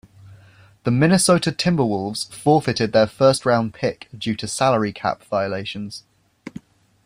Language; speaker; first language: English; native; English